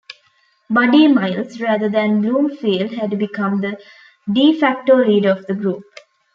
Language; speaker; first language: English; non-native, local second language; Tamil